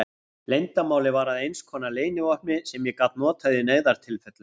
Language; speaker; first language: Icelandic; native; Icelandic